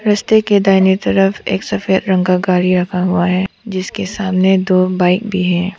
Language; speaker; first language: Hindi; non-native, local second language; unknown